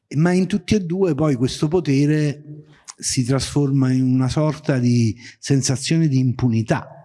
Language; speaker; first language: Italian; native; Italian